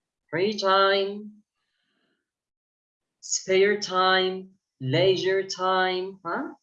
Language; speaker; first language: English; non-native, fluent; Turkish